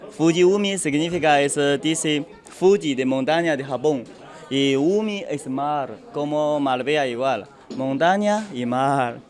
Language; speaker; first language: Spanish; non-native, learner; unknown